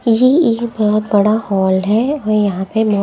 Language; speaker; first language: Hindi; non-native, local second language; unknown